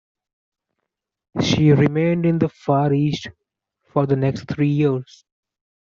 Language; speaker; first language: English; non-native, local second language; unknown